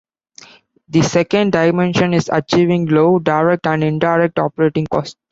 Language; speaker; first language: English; non-native, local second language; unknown